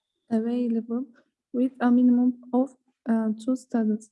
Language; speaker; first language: English; non-native, learner; Turkish